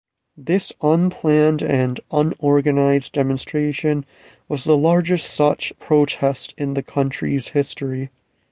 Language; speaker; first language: English; native; English